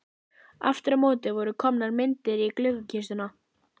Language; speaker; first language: Icelandic; native; Icelandic